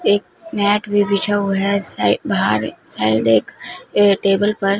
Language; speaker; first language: Hindi; non-native, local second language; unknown